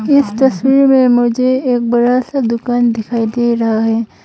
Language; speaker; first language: Hindi; non-native, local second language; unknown